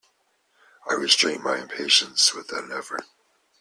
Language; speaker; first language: English; native; English